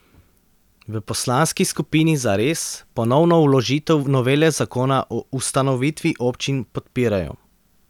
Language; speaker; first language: Slovenian; native; Slovenian